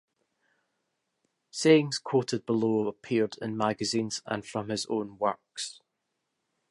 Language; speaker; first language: English; native; English